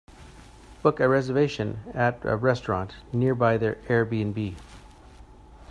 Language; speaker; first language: English; native; English